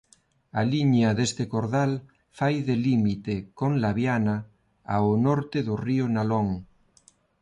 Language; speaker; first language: Galician; non-native, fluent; Spanish